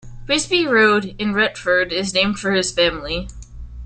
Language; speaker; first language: English; native; English